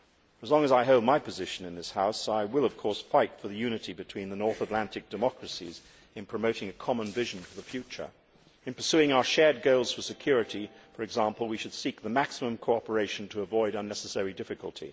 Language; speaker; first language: English; native; English